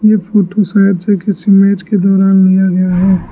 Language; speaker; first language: Hindi; non-native, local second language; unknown